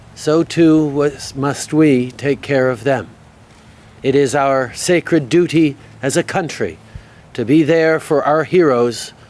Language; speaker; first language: English; native; English